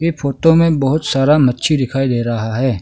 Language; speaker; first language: Hindi; non-native, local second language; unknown